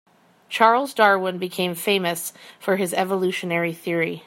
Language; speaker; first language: English; native; English